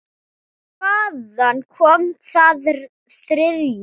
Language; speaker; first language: Icelandic; non-native, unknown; Thai